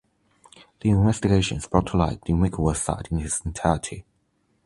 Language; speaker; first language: English; non-native, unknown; Chinese